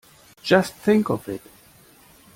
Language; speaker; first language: English; non-native, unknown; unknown